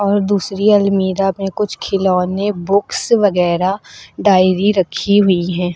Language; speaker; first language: Hindi; native; Hindi